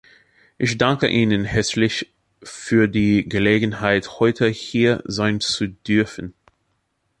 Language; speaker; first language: German; non-native, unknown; English